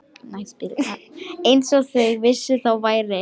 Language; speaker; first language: Icelandic; non-native, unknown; Lithuanian